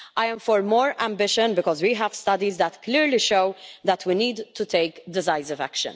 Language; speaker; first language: English; non-native, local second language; Maltese